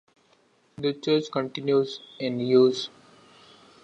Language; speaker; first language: English; non-native, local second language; Marathi